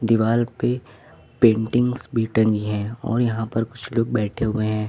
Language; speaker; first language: Hindi; native; Hindi